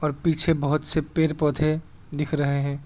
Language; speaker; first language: Hindi; non-native, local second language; Assamese